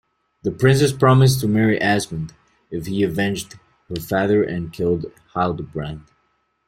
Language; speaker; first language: English; native; English